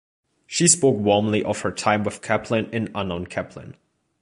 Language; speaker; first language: English; non-native, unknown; German